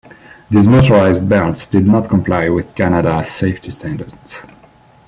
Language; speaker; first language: English; non-native, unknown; French